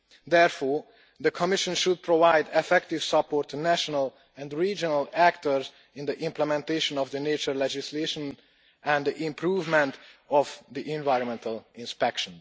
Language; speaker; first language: English; non-native, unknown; Hungarian